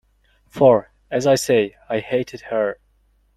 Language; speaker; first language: English; non-native, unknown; Mongolian